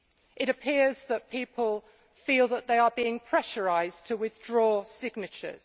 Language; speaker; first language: English; native; English